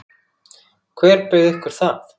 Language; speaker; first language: Icelandic; native; Icelandic